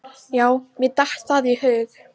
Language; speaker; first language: Icelandic; non-native, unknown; Polish